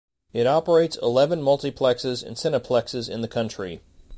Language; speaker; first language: English; native; English